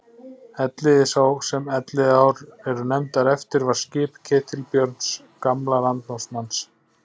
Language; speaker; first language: Icelandic; native; Icelandic